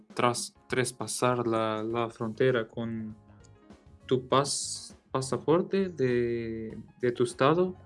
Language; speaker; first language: Spanish; non-native, related language; Portuguese